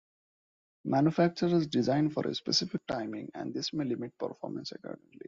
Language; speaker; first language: English; non-native, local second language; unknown